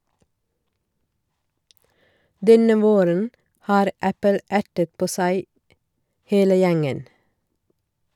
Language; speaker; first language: Norwegian; non-native, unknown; Sinhala